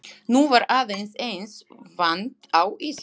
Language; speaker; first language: Icelandic; non-native, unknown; Slovak